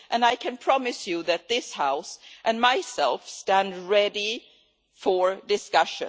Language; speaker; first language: English; non-native, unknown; Swedish